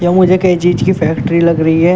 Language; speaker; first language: Hindi; native; Hindi